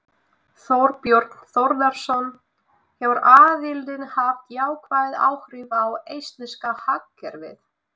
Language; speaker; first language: Icelandic; non-native, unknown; Russian